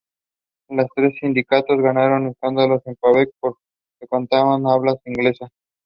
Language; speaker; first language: English; non-native, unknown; Spanish